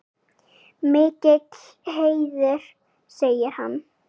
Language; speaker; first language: Icelandic; native; Icelandic